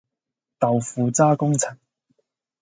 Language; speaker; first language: Cantonese; native; Cantonese